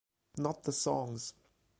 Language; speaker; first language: English; non-native, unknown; German